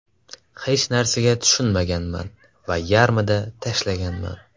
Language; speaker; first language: Uzbek; non-native, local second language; Kazakh